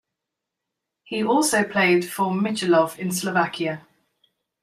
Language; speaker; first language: English; native; English